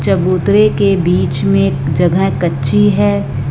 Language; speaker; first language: Hindi; non-native, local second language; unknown